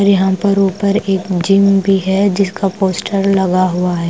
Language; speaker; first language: Hindi; non-native, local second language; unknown